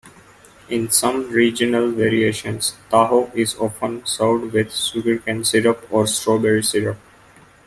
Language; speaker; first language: English; non-native, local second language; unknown